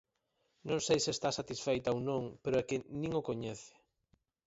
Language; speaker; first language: Galician; native; Galician